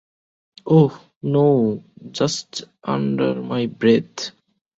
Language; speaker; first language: English; non-native, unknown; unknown